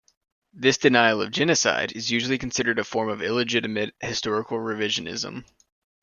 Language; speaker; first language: English; native; English